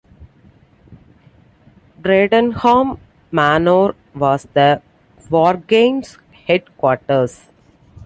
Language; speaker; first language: English; non-native, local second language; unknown